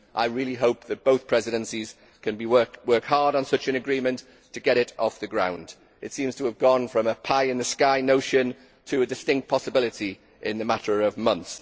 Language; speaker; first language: English; native; English